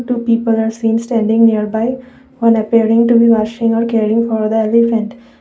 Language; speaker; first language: English; non-native, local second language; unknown